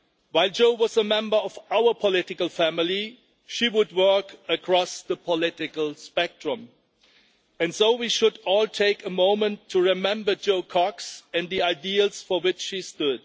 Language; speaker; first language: English; non-native, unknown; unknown